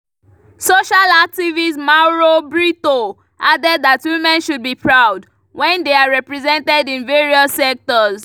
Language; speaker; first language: English; non-native, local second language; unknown